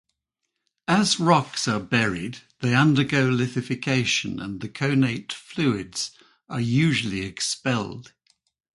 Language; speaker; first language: English; native; English